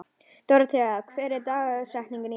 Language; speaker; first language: Icelandic; native; Icelandic